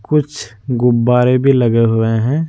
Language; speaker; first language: Hindi; native; Hindi